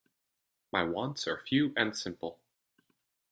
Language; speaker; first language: English; native; English